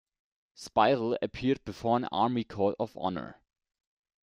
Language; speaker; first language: English; non-native, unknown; German